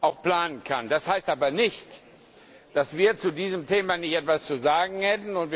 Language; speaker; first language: German; non-native, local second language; Luxembourgish